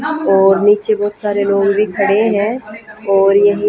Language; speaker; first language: Hindi; native; Hindi